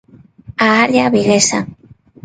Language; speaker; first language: Galician; non-native, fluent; Spanish